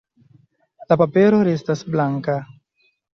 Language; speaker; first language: Esperanto; non-native, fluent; Chinese